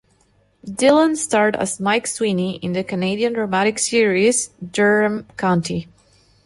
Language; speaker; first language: English; non-native, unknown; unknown